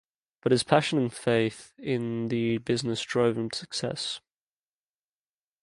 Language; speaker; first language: English; native; English